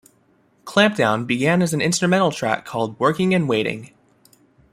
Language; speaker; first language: English; native; English